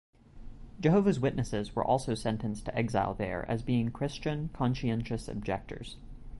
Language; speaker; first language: English; native; English